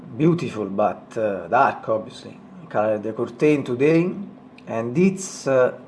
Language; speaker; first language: English; non-native, fluent; Italian